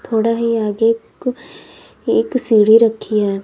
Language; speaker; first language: Hindi; native; Hindi